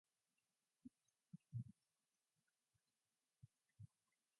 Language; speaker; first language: English; non-native, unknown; Mongolian